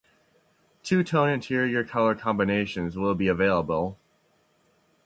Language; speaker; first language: English; native; English